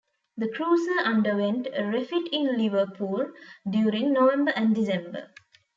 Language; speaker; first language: English; non-native, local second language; Tamil